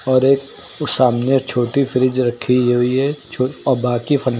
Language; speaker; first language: Hindi; native; Hindi